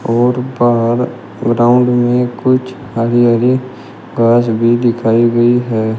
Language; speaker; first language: Hindi; native; Hindi